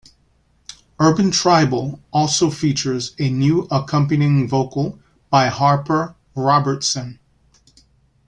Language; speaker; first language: English; native; English